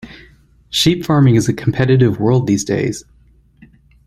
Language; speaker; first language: English; native; English